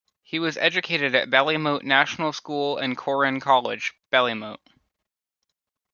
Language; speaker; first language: English; native; English